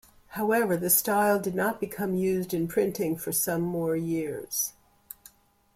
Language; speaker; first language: English; native; English